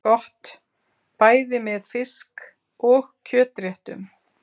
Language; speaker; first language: Icelandic; native; Icelandic